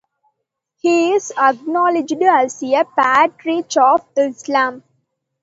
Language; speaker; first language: English; non-native, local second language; Tamil